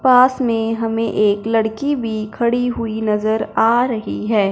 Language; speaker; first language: Hindi; non-native, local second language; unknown